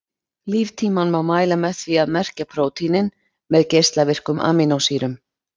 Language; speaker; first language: Icelandic; native; Icelandic